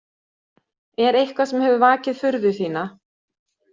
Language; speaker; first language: Icelandic; non-native, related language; Swedish